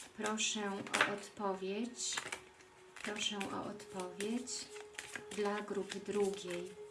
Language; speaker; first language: Polish; early bilingual, heritage; Polish